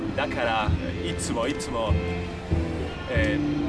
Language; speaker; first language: Japanese; non-native, learner; Portuguese